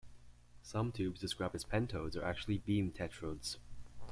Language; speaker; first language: English; native; English